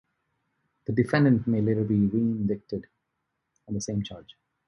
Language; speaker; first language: English; non-native, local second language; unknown